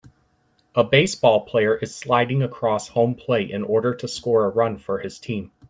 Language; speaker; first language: English; native; English